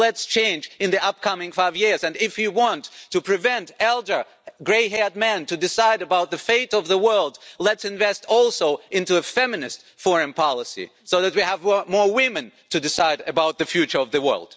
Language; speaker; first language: English; non-native, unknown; German